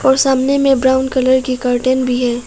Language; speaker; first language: Hindi; non-native, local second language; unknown